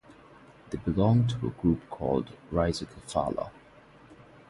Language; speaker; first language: English; non-native, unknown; Bangla